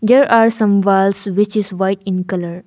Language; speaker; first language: English; non-native, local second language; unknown